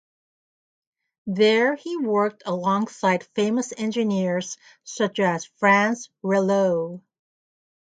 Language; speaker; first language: English; native; English